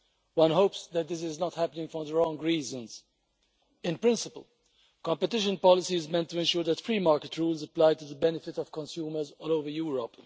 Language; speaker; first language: English; non-native, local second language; Maltese